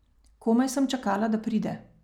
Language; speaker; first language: Slovenian; native; Slovenian